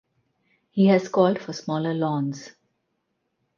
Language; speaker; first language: English; non-native, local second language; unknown